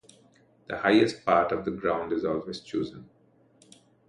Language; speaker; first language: English; non-native, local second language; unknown